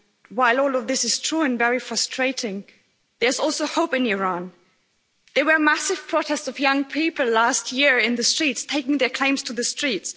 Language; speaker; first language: English; non-native, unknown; German